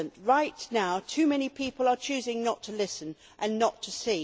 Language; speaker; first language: English; native; English